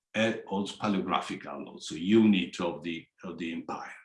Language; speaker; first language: English; non-native, fluent; Italian